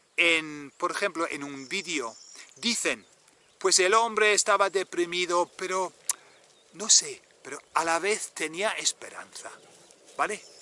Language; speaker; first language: Spanish; non-native, fluent; English